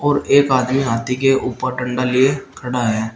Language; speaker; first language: Hindi; native; Hindi